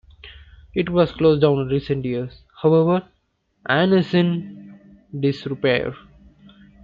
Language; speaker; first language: English; non-native, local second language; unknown